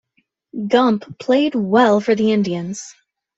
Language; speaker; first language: English; native; English